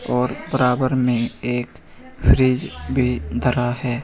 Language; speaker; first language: Hindi; native; Hindi